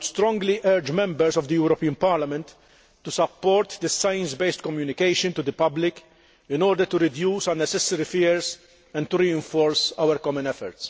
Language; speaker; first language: English; non-native, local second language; Maltese